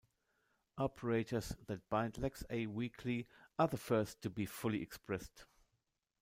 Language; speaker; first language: English; non-native, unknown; German